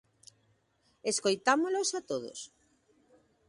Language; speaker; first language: Galician; native; Galician